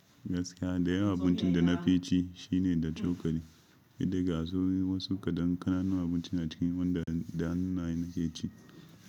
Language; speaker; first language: Hausa; non-native, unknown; Yoruba